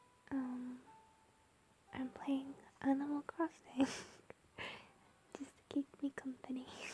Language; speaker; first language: English; native; English